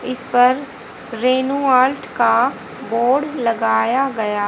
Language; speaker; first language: Hindi; native; Hindi